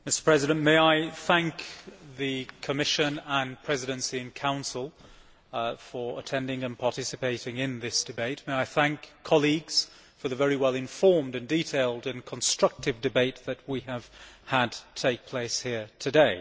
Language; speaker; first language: English; native; English